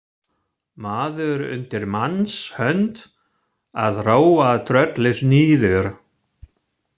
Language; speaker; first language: Icelandic; non-native, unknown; German